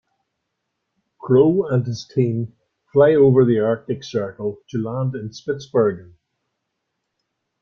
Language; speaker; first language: English; native; English